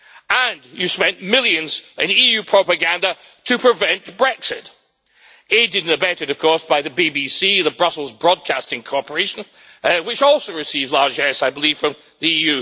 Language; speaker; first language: English; native; English